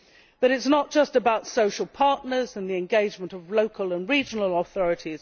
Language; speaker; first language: English; native; English